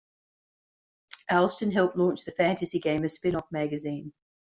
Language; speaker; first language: English; native; English